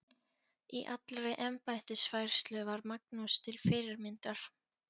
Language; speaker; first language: Icelandic; non-native, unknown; Polish